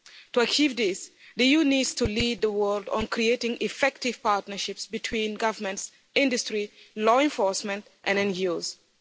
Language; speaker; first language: English; non-native, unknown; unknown